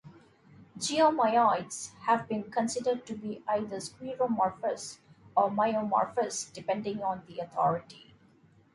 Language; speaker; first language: English; non-native, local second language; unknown